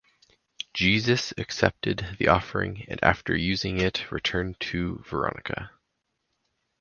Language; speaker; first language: English; native; English